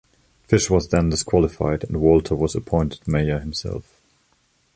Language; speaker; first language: English; non-native, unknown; German